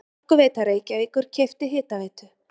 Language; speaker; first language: Icelandic; native; Icelandic